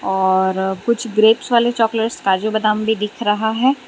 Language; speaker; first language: Hindi; non-native, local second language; Gujarati